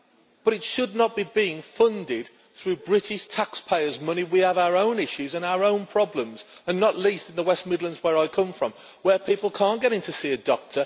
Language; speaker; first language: English; native; English